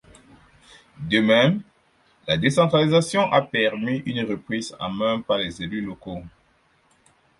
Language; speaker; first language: French; non-native, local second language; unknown